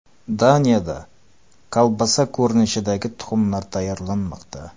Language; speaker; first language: Uzbek; non-native, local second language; Kara-Kalpak